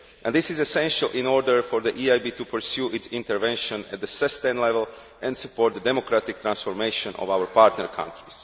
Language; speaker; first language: English; non-native, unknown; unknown